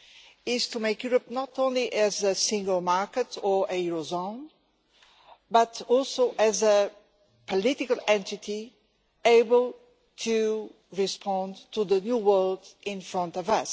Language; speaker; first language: English; non-native, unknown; Portuguese